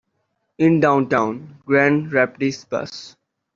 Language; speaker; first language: English; non-native, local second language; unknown